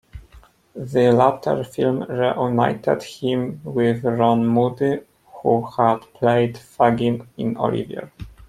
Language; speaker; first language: English; non-native, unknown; Polish